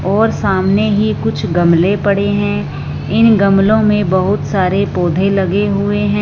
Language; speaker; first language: Hindi; non-native, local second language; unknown